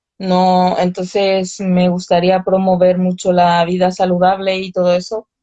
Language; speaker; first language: Spanish; native; Spanish